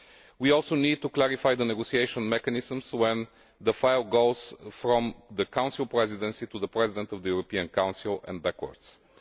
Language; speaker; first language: English; non-native, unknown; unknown